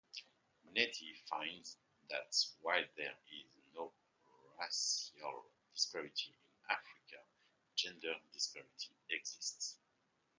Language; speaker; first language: English; non-native, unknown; French